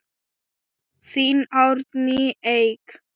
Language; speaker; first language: Icelandic; non-native, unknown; Thai